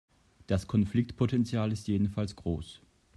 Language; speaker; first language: German; native; German